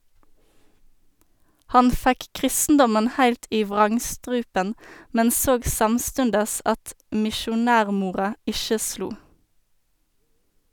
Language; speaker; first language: Norwegian; native; Norwegian